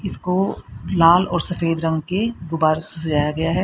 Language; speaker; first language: Hindi; native; Hindi